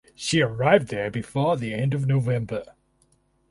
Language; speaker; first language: English; native; English